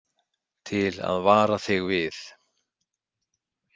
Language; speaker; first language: Icelandic; native; Icelandic